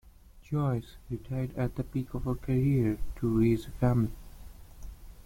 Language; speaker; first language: English; non-native, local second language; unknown